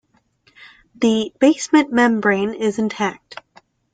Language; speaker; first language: English; native; English